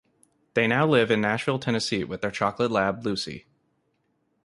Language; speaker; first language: English; native; English